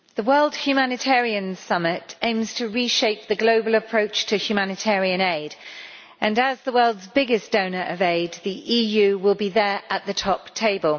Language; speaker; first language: English; native; English